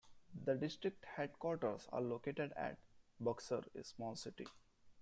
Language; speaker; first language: English; non-native, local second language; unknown